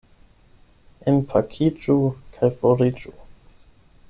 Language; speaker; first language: Esperanto; non-native, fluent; German